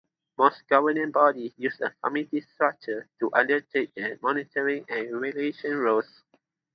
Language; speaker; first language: English; non-native, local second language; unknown